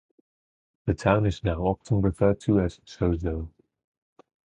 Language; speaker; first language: English; non-native, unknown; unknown